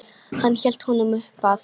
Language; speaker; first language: Icelandic; non-native, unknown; Polish